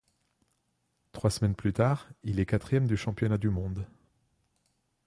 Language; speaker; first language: French; non-native, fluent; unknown